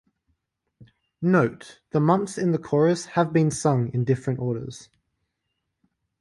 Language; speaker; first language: English; native; English